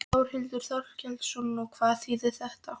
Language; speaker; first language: Icelandic; non-native, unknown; Polish